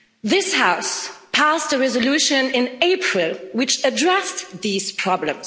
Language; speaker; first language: English; non-native, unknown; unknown